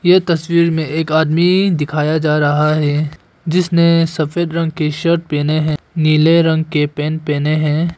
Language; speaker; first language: Hindi; non-native, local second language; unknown